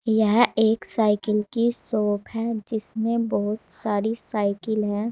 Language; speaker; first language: Hindi; native; Hindi